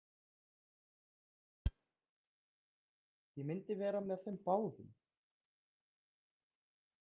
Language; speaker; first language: Icelandic; native; Icelandic